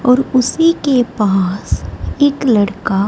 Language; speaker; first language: Hindi; non-native, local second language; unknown